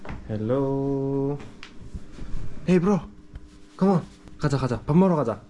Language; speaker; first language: Korean; native; Korean